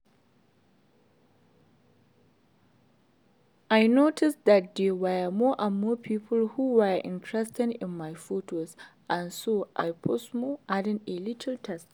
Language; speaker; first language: English; non-native, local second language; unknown